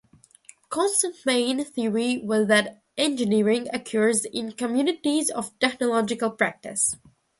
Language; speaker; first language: English; non-native, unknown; Russian